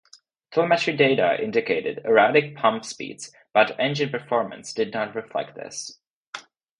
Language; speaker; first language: English; non-native, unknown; Czech